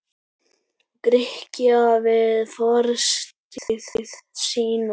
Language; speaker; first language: Icelandic; native; Icelandic